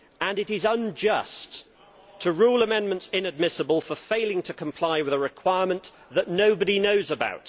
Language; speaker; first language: English; native; English